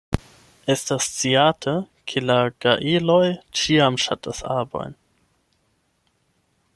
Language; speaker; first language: Esperanto; non-native, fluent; German